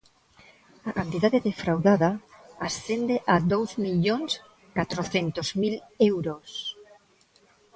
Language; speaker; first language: Galician; non-native, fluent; Spanish